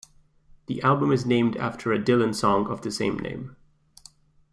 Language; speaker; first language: English; native; English